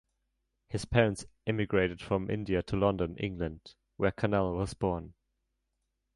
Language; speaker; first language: English; non-native, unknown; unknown